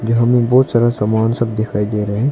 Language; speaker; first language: Hindi; non-native, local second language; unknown